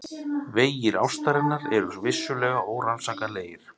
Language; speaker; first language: Icelandic; native; Icelandic